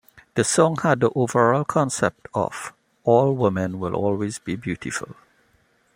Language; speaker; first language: English; native; English